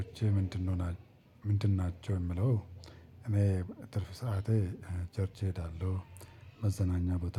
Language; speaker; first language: Amharic; non-native, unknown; Oromo